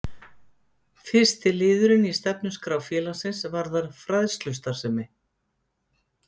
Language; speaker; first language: Icelandic; native; Icelandic